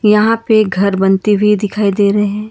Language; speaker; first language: Hindi; non-native, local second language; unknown